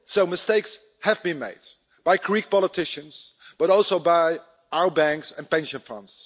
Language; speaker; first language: English; non-native, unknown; Dutch